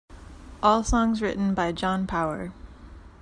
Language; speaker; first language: English; native; English